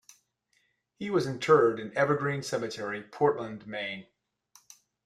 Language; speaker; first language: English; native; English